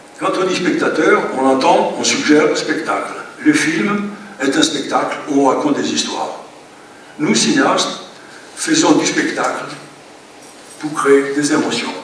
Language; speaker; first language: French; non-native, fluent; Greek